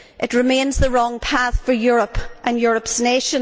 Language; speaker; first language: English; native; English